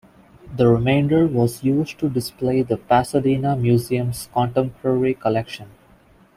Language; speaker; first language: English; non-native, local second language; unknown